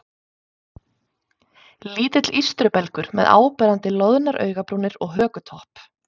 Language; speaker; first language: Icelandic; native; Icelandic